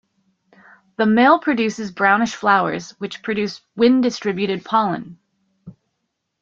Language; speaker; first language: English; native; English